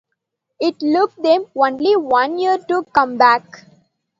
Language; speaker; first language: English; non-native, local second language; Tamil